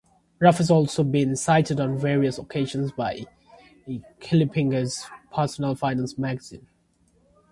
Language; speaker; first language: English; native; English